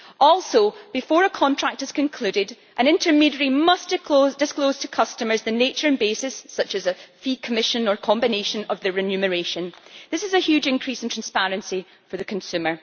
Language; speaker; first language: English; native; English